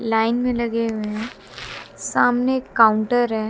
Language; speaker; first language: Hindi; native; Hindi